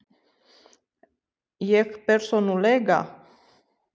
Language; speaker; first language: Icelandic; non-native, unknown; Romanian